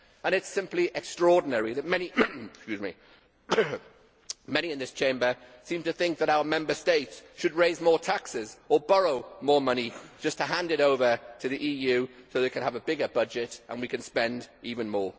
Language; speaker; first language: English; native; English